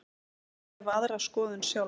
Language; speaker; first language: Icelandic; native; Icelandic